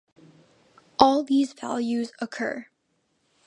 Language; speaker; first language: English; native; English